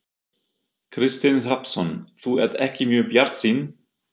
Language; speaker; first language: Icelandic; non-native, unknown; German